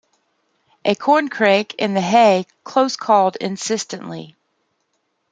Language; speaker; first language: English; native; English